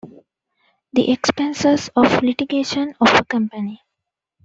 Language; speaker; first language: English; non-native, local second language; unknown